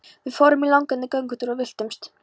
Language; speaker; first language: Icelandic; non-native, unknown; Polish